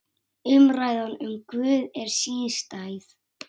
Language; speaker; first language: Icelandic; native; Icelandic